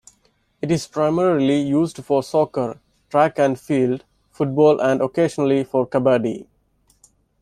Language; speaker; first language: English; non-native, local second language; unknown